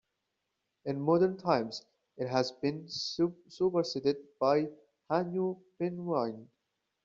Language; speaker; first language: English; native; English